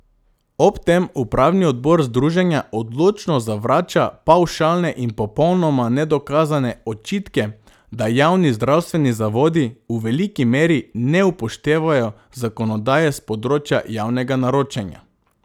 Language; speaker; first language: Slovenian; non-native, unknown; Macedonian